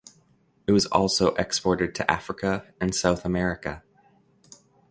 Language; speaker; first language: English; native; English